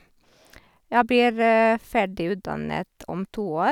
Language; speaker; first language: Norwegian; non-native, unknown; Hungarian